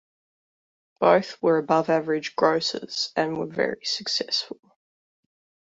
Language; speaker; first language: English; native; English